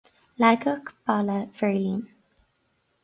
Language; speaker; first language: Irish; non-native, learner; English